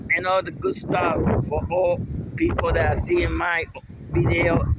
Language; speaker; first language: English; non-native, fluent; Spanish